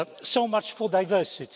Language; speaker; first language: English; non-native, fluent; Polish